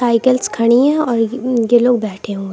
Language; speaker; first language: Hindi; native; Hindi